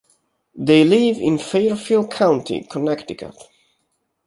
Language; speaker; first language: English; non-native, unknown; Italian